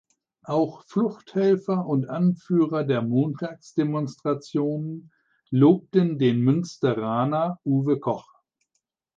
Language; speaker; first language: German; native; German